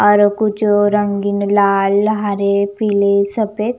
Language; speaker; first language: Hindi; non-native, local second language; Punjabi